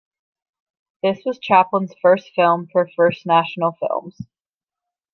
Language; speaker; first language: English; native; English